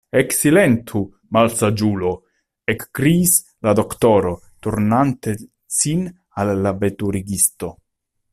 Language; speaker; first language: Esperanto; non-native, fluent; Italian